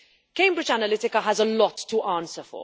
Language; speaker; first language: English; non-native, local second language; Maltese